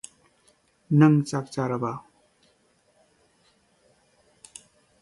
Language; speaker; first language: English; non-native, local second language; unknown